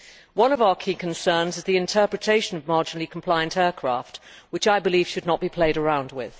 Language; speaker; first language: English; native; English